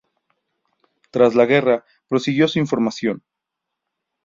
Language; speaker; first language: Spanish; native; Spanish